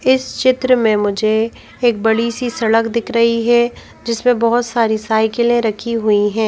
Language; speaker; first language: Hindi; native; Hindi